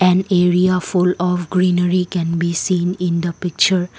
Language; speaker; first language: English; non-native, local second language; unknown